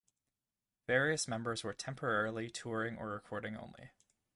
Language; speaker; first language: English; native; English